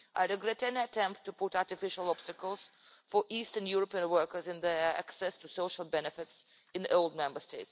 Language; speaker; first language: English; non-native, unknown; Russian